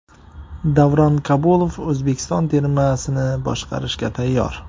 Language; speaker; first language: Uzbek; native; Uzbek